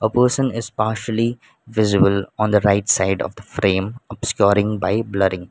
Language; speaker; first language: English; non-native, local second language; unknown